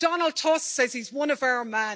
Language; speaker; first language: English; native; English